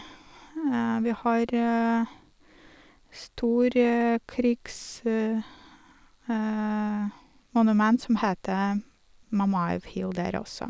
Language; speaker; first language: Norwegian; non-native, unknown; Russian